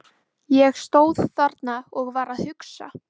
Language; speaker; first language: Icelandic; native; Icelandic